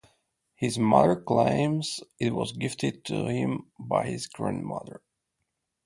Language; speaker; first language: English; non-native, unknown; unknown